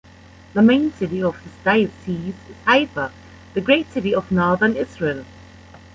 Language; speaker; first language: English; non-native, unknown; German